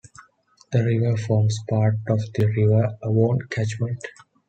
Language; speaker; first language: English; non-native, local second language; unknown